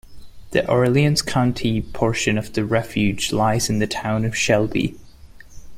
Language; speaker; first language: English; non-native, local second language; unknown